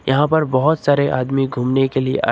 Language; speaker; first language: Hindi; native; Hindi